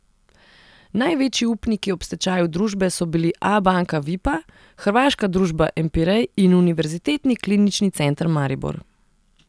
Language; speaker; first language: Slovenian; non-native, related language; Serbian